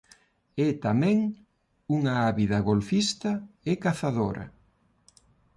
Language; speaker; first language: Galician; non-native, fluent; Spanish